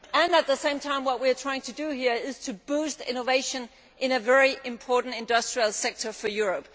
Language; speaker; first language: English; non-native, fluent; Danish